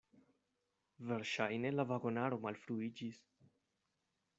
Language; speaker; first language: Esperanto; non-native, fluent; Spanish